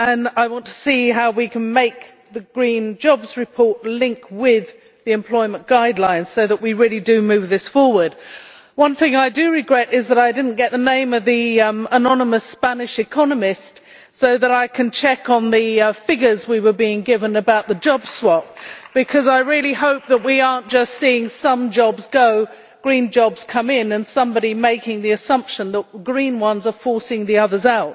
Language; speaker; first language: English; native; English